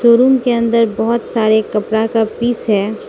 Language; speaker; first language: Hindi; non-native, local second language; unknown